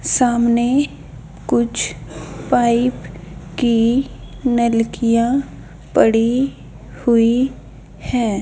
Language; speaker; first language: Hindi; native; Hindi